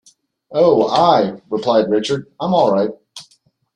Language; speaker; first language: English; native; English